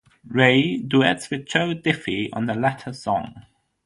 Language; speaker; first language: English; non-native, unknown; German